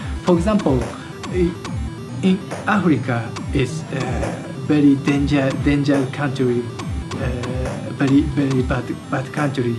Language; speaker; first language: English; non-native, learner; Japanese